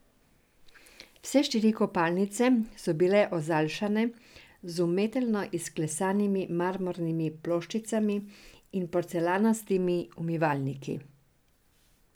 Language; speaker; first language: Slovenian; non-native, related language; Serbian